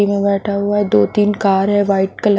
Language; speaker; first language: Hindi; native; Hindi